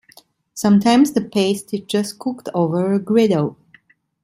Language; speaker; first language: English; non-native, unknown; Italian